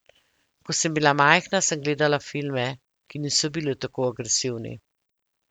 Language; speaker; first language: Slovenian; native; Slovenian